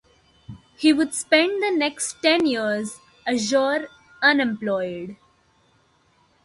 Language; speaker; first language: English; non-native, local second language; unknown